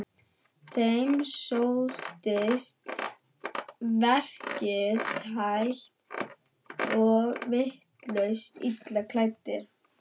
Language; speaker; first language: Icelandic; non-native, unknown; German